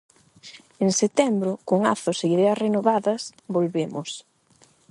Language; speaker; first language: Galician; non-native, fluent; Spanish